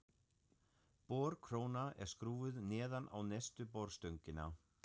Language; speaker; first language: Icelandic; non-native, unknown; German